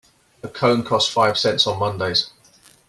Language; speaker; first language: English; native; English